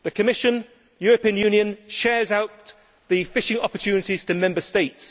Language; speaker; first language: English; native; English